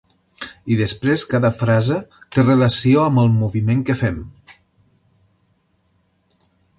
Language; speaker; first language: Catalan; native; Catalan